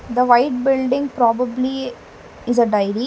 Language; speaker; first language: English; non-native, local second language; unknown